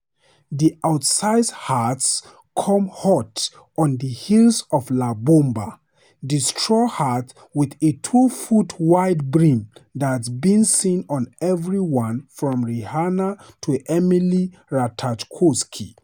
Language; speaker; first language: English; non-native, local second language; Hausa